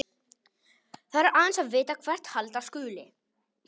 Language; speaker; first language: Icelandic; non-native, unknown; Polish